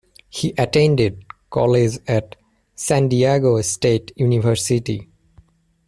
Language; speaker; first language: English; native; English